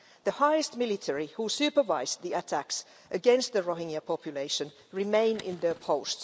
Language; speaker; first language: English; non-native, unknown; Finnish